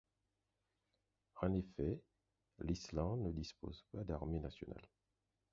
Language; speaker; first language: French; non-native, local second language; Haitian Creole